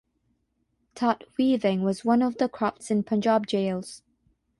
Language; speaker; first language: English; non-native, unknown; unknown